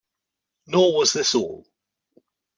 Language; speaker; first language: English; native; English